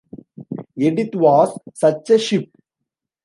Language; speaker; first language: English; non-native, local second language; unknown